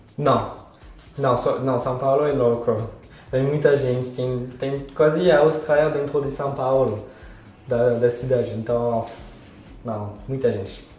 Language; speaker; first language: Portuguese; non-native, fluent; French